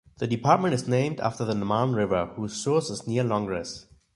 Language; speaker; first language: English; non-native, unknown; German